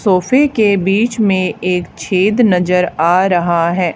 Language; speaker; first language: Hindi; native; Hindi